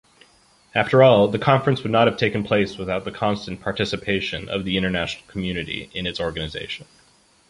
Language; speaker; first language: English; native; English